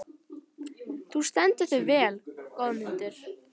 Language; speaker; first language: Icelandic; native; Icelandic